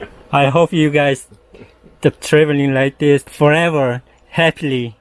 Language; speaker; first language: English; non-native, learner; Korean